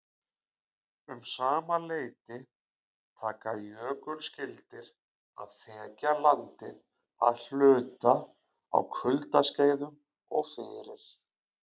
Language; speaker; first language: Icelandic; native; Icelandic